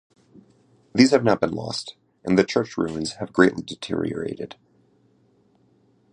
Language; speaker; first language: English; native; English